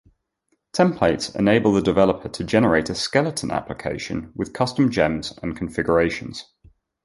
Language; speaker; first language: English; native; English